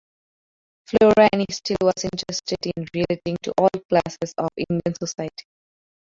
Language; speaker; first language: English; non-native, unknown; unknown